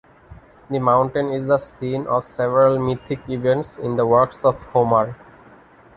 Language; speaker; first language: English; non-native, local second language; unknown